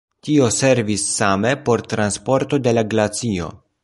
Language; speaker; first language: Esperanto; non-native, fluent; Polish